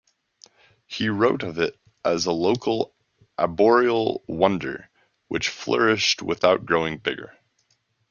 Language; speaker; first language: English; native; English